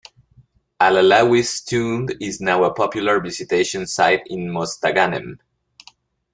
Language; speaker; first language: English; non-native, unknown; Spanish